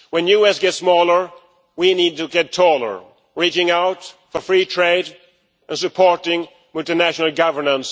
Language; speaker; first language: English; non-native, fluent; Swedish